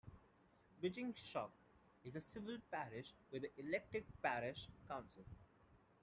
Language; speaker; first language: English; non-native, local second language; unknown